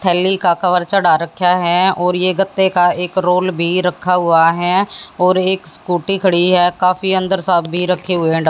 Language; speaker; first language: Hindi; native; Hindi